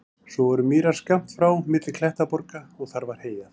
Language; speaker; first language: Icelandic; native; Icelandic